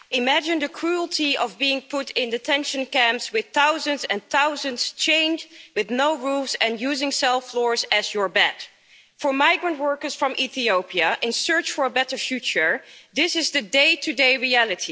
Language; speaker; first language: English; non-native, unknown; Dutch